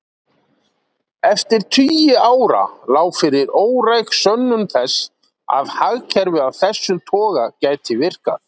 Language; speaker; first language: Icelandic; native; Icelandic